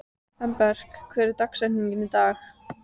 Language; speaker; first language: Icelandic; native; Icelandic